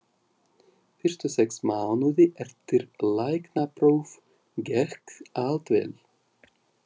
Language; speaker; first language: Icelandic; non-native, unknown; Russian